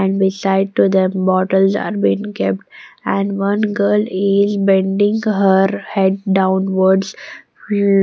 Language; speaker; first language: English; non-native, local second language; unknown